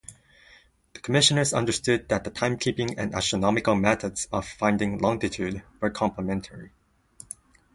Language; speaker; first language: English; non-native, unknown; Japanese